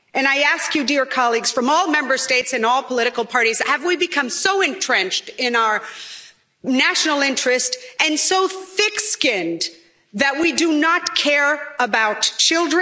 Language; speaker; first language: English; non-native, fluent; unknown